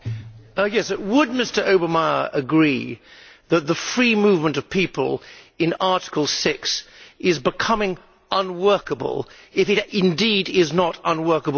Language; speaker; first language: English; native; English